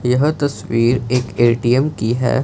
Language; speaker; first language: Hindi; non-native, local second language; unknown